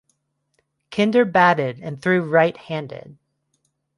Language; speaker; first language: English; non-native, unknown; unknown